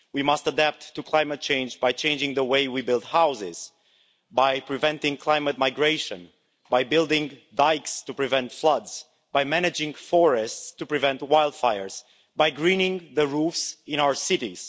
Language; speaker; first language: English; non-native, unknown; Romanian